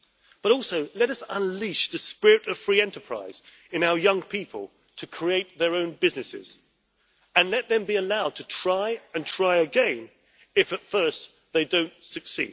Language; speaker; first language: English; native; English